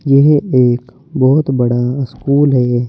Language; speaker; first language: Hindi; native; Hindi